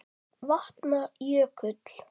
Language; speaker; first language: Icelandic; native; Icelandic